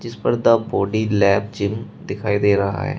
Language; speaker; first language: Hindi; native; Hindi